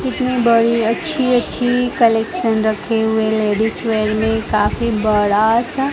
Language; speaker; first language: Hindi; non-native, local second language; Gujarati